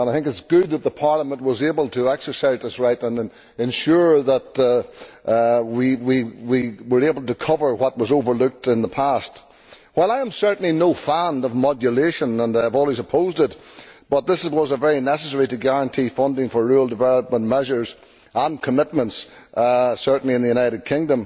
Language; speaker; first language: English; native; English